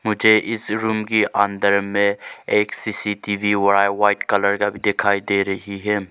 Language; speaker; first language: Hindi; non-native, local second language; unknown